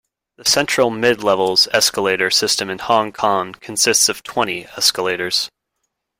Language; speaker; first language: English; native; English